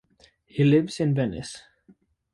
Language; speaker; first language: English; native; English